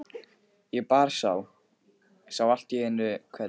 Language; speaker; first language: Icelandic; native; Icelandic